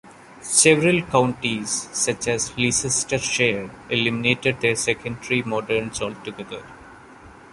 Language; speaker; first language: English; non-native, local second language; Malayalam